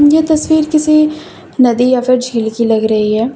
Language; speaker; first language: Hindi; native; Hindi